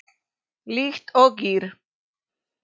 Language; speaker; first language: Icelandic; non-native, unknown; Polish